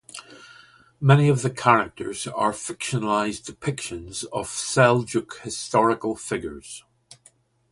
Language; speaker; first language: English; native; English